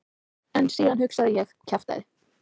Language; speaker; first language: Icelandic; native; Icelandic